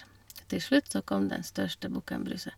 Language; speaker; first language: Norwegian; non-native, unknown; Hungarian